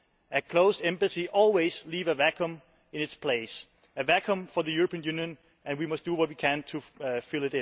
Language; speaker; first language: English; non-native, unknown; Danish